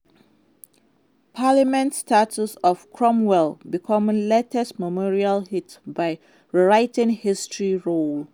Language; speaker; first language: English; non-native, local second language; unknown